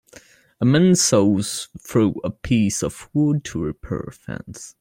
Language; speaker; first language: English; non-native, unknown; French